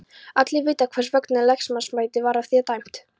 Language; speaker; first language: Icelandic; non-native, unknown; Polish